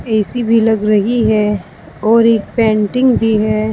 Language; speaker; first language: Hindi; native; Hindi